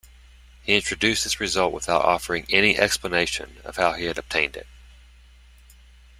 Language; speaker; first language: English; native; English